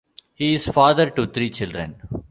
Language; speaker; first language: English; non-native, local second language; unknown